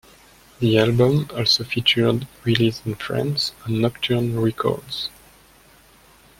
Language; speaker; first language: English; non-native, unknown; French